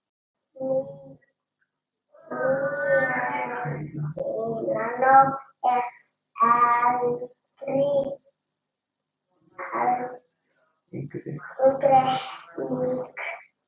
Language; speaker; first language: Icelandic; non-native, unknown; Italian